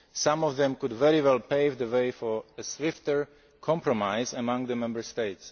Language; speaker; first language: English; non-native, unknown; Slovak